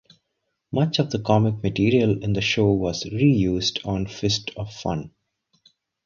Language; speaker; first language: English; non-native, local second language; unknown